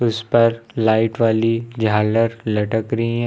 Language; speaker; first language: Hindi; native; Hindi